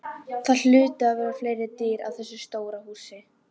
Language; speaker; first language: Icelandic; native; Icelandic